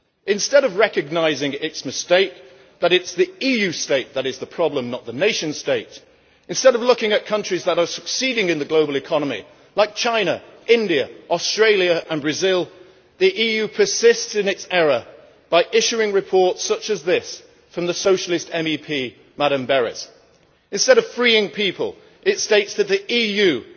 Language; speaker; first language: English; native; English